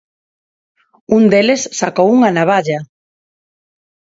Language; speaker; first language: Galician; non-native, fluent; Spanish